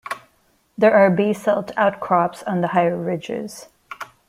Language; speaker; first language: English; non-native, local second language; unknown